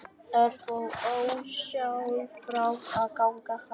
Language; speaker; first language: Icelandic; non-native, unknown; Vietnamese